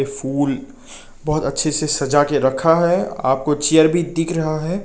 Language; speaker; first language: Hindi; non-native, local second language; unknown